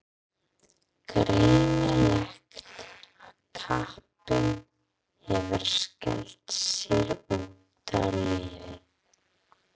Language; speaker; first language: Icelandic; non-native, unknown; English